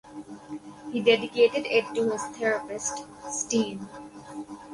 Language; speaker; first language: English; non-native, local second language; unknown